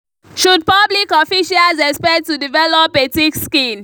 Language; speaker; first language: English; non-native, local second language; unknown